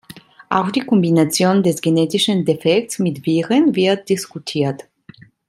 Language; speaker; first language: German; non-native, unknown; Italian